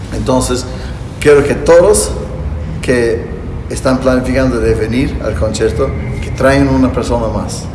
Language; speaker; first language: Spanish; non-native, fluent; English